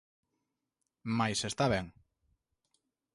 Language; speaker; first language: Galician; native; Galician